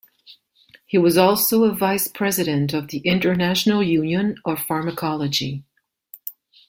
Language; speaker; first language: English; non-native, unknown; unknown